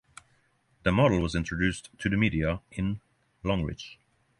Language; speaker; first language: English; non-native, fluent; Norwegian